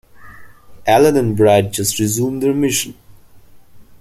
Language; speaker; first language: English; non-native, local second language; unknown